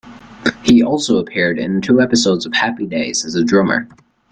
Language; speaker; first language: English; native; English